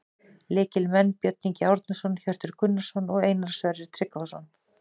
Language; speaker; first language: Icelandic; native; Icelandic